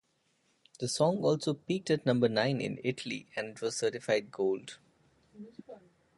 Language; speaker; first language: English; non-native, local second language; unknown